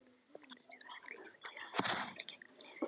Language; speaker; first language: Icelandic; non-native, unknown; Polish